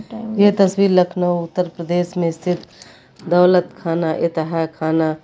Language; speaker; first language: Hindi; native; Hindi